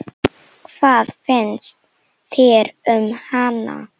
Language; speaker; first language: Icelandic; non-native, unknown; Slovenian